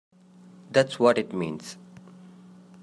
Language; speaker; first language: English; non-native, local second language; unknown